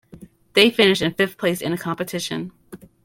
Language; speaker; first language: English; native; English